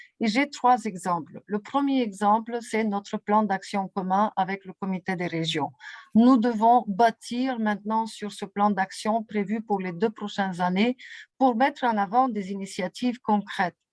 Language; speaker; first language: French; non-native, fluent; Bulgarian